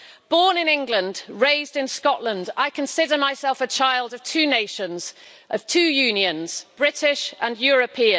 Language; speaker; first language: English; native; English